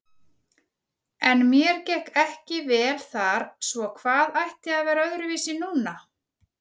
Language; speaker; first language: Icelandic; native; Icelandic